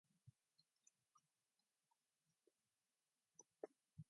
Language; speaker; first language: English; non-native, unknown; Mongolian